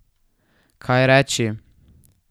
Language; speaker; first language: Slovenian; native; Slovenian